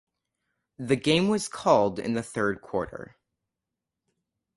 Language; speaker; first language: English; native; English